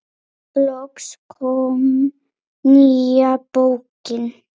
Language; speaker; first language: Icelandic; non-native, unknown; Polish